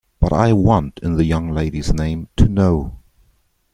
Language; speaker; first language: English; non-native, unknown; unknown